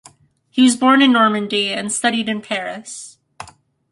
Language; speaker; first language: English; native; English